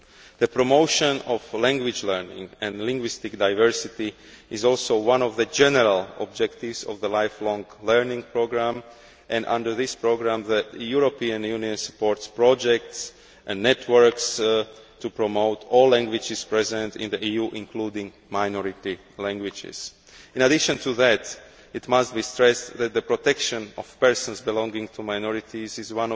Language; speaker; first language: English; non-native, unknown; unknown